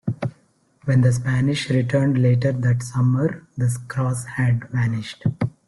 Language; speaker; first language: English; non-native, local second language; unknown